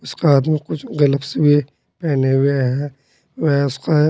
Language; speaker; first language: Hindi; native; Hindi